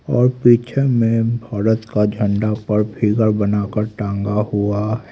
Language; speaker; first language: Hindi; native; Hindi